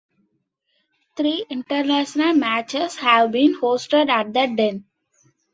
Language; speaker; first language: English; non-native, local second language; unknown